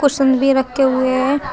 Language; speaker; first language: Hindi; native; Hindi